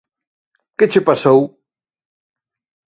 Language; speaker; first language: Galician; native; Galician